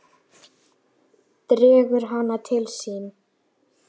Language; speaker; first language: Icelandic; native; Icelandic